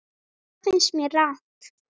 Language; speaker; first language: Icelandic; native; Icelandic